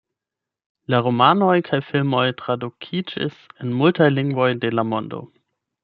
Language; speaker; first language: Esperanto; non-native, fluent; German